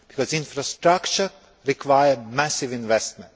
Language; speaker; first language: English; non-native, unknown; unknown